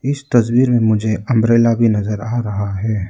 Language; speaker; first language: Hindi; non-native, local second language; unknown